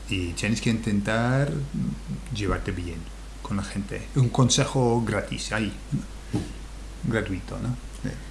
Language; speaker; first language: Spanish; non-native, fluent; English